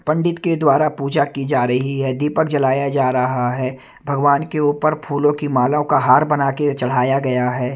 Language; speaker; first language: Hindi; non-native, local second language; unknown